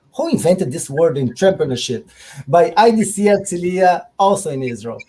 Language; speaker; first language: English; non-native, fluent; Portuguese